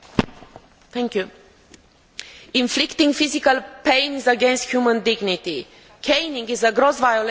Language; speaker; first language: English; non-native, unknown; Romanian